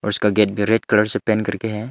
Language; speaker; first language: Hindi; non-native, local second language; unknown